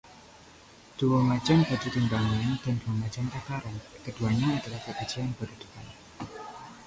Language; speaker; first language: Indonesian; non-native, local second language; Javanese